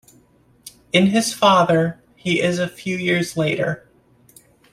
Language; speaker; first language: English; native; English